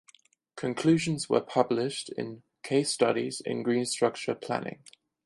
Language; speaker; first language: English; non-native, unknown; German